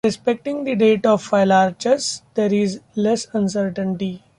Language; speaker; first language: English; non-native, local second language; Marathi